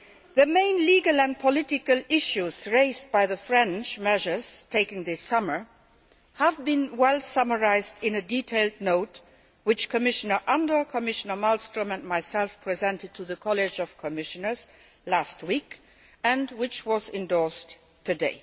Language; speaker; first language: English; non-native, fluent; Luxembourgish